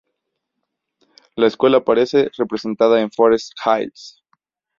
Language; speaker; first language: Spanish; native; Spanish